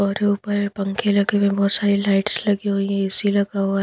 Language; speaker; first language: Hindi; non-native, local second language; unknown